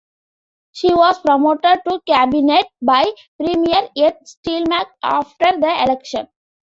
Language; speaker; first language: English; non-native, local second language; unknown